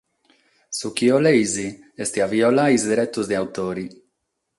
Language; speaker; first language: Sardinian; non-native, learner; Catalan